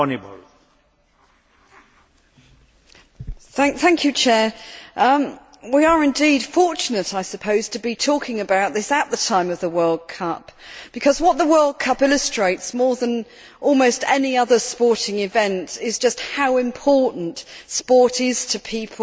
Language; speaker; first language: English; native; English